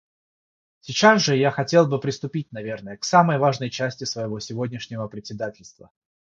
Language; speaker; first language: Russian; non-native, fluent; Georgian